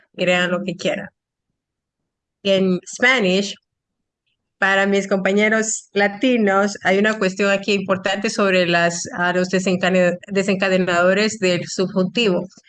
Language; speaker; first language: Spanish; native; Spanish